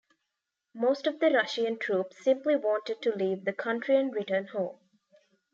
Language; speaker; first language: English; non-native, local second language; Tamil